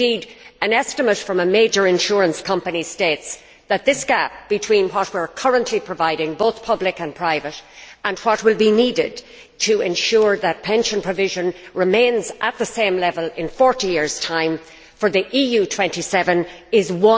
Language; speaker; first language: English; native; English